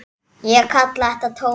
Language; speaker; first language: Icelandic; native; Icelandic